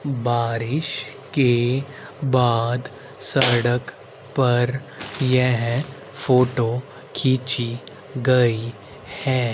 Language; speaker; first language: Hindi; native; Hindi